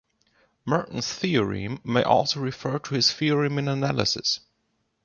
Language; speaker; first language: English; non-native, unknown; German